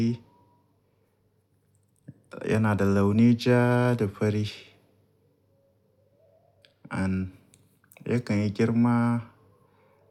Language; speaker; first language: Hausa; native; Hausa